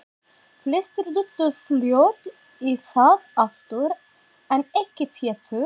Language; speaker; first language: Icelandic; non-native, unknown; Turkish